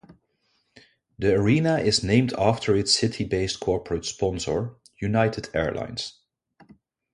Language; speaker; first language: English; non-native, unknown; Dutch